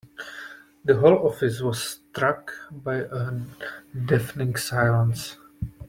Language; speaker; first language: English; non-native, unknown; Czech